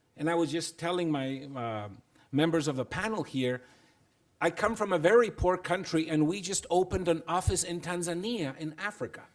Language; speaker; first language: English; non-native, fluent; Spanish